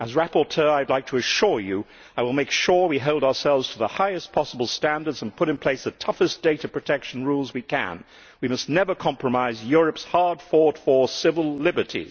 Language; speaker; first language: English; native; English